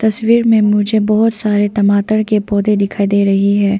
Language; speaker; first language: Hindi; non-native, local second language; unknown